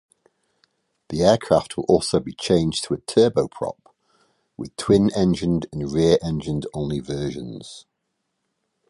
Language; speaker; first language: English; native; English